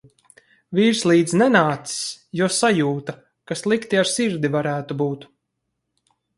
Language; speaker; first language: Latvian; native; Latvian